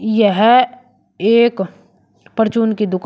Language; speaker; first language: Hindi; native; Hindi